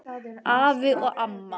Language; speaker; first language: Icelandic; native; Icelandic